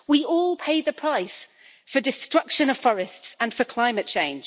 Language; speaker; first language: English; native; English